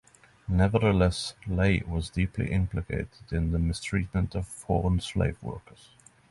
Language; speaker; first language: English; non-native, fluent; Norwegian